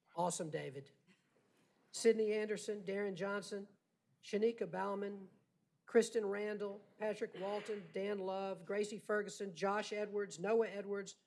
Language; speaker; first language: English; native; English